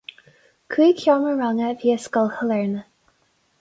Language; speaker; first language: Irish; non-native, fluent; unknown